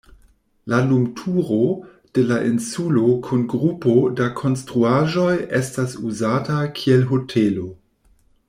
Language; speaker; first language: Esperanto; non-native, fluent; German